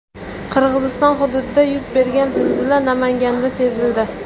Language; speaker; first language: Uzbek; native; Uzbek